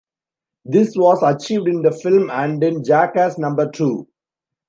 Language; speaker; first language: English; non-native, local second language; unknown